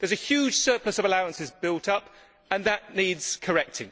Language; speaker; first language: English; native; English